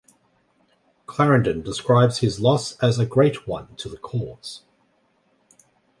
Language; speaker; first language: English; native; English